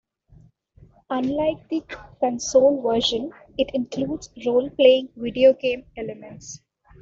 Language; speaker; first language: English; non-native, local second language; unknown